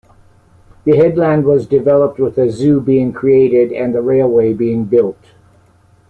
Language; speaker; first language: English; native; English